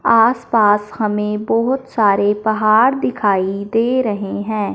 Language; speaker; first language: Hindi; non-native, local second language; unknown